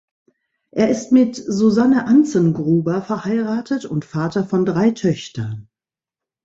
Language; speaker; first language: German; native; German